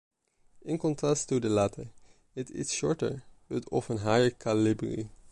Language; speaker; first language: English; non-native, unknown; Dutch